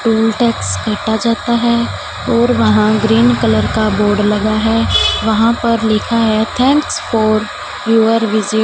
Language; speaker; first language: Hindi; non-native, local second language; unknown